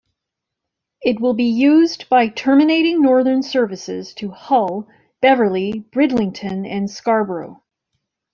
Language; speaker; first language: English; native; English